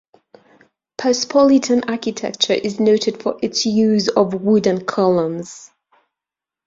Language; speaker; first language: English; native; English